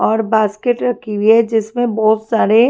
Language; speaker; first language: Hindi; non-native, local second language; Punjabi